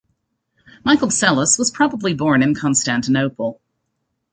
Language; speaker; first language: English; native; English